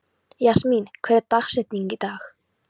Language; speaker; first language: Icelandic; non-native, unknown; Polish